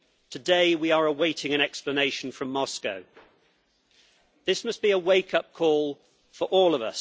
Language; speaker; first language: English; native; English